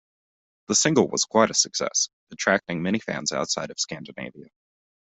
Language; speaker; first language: English; native; English